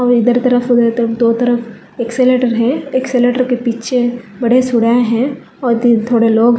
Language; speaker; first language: Hindi; non-native, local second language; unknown